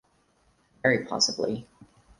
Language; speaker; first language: English; non-native, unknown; Portuguese